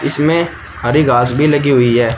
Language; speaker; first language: Hindi; native; Hindi